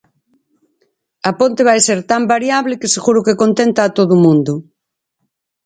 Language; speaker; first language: Galician; native; Galician